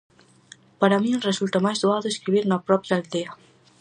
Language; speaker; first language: Galician; native; Galician